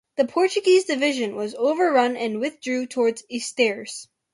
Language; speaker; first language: English; native; English